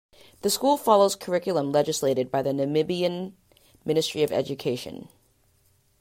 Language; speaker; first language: English; native; English